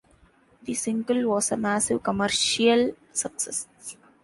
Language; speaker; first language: English; non-native, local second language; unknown